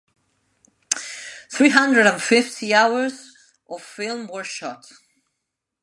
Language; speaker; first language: English; non-native, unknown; Spanish